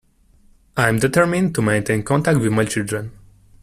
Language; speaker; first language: English; non-native, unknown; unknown